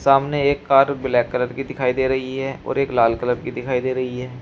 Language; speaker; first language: Hindi; native; Hindi